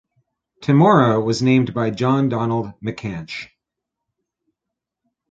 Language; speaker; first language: English; native; English